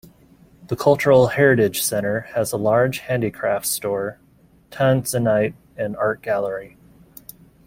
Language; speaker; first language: English; native; English